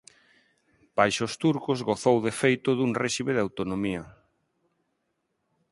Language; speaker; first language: Galician; non-native, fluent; Spanish